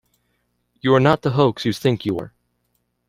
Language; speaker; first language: English; native; English